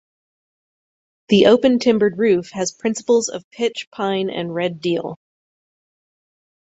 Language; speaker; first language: English; native; English